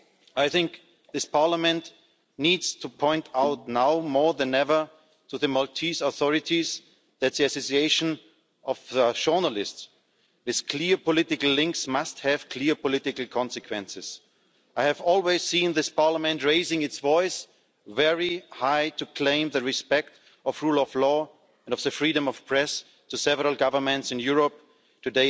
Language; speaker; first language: English; non-native, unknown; German